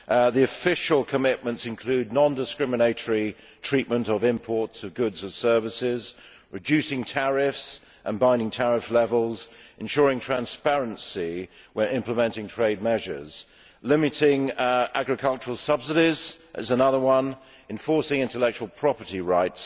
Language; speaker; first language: English; native; English